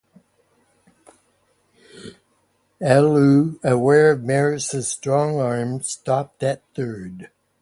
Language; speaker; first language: English; native; English